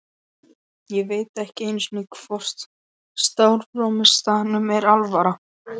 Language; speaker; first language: Icelandic; non-native, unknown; Polish